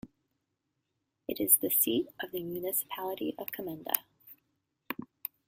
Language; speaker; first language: English; native; English